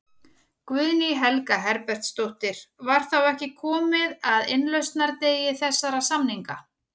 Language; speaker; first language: Icelandic; native; Icelandic